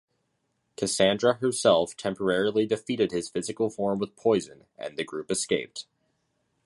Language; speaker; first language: English; native; English